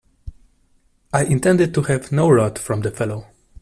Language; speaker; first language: English; non-native, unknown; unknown